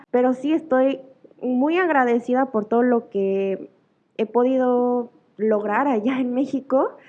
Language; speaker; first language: Spanish; early bilingual, other home language; Korean